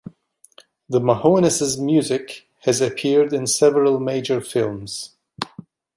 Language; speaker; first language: English; non-native, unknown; Turkish